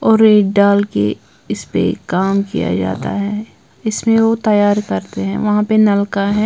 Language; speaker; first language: Hindi; non-native, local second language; Punjabi